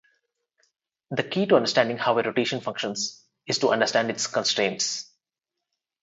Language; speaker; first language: English; non-native, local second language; Telugu